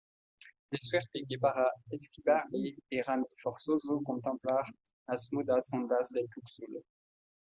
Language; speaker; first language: Spanish; non-native, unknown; French